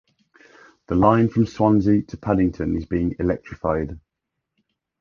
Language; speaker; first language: English; native; English